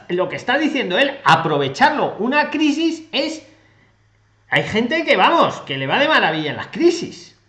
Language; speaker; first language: Spanish; native; Spanish